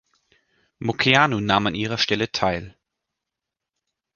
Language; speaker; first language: German; native; German